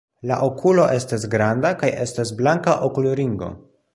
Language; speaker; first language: Esperanto; non-native, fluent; Polish